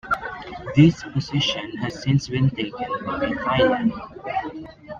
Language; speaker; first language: English; non-native, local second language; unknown